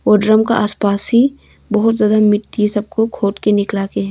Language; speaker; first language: Hindi; non-native, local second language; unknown